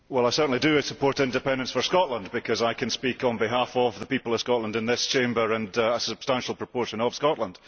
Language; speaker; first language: English; early bilingual, heritage; English